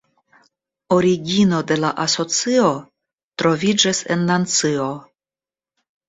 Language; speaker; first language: Esperanto; non-native, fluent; Russian